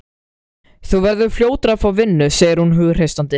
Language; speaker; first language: Icelandic; native; Icelandic